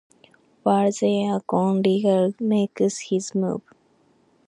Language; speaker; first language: English; non-native, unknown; Japanese